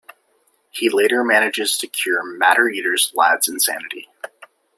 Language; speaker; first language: English; native; English